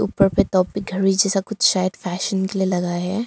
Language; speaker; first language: Hindi; early bilingual, other home language; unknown